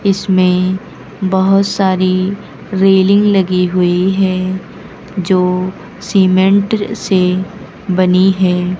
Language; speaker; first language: Hindi; native; Hindi